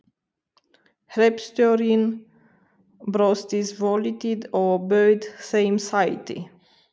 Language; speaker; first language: Icelandic; non-native, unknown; Romanian